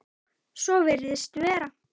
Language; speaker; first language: Icelandic; native; Icelandic